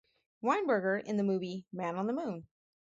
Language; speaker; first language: English; native; English